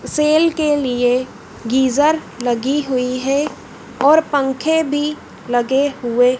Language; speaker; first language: Hindi; native; Hindi